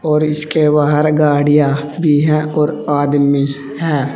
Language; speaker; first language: Hindi; native; Hindi